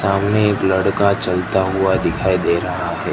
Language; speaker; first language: Hindi; non-native, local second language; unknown